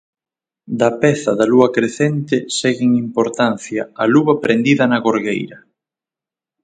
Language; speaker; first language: Galician; native; Galician